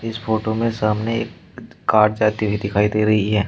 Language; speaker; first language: Hindi; native; Hindi